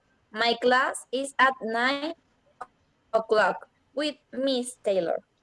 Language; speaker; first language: English; non-native, learner; Spanish